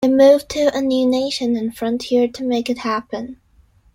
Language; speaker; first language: English; non-native, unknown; Chinese